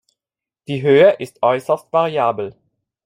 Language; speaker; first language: German; non-native, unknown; Italian